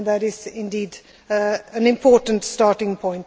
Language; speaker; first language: English; non-native, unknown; Swedish